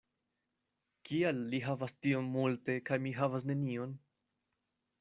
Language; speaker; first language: Esperanto; non-native, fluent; Spanish